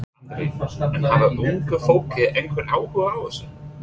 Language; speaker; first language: Icelandic; non-native, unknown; English